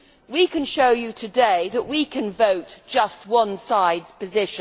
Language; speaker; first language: English; native; English